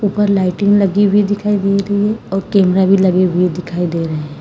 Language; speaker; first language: Hindi; non-native, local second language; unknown